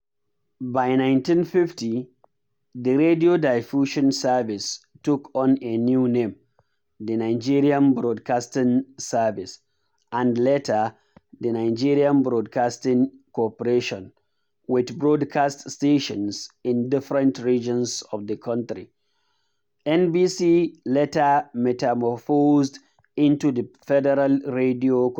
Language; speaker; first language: English; non-native, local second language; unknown